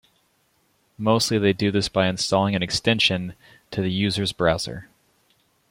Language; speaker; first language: English; native; English